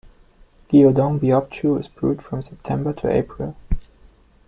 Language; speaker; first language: English; non-native, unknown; German